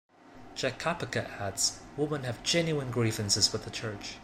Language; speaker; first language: English; non-native, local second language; Cantonese